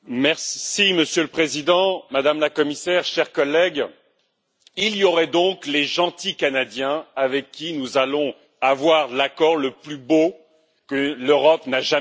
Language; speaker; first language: French; native; French